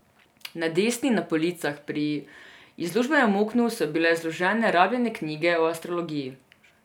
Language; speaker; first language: Slovenian; non-native, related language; Serbian